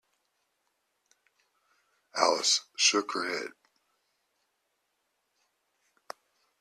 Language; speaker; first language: English; native; English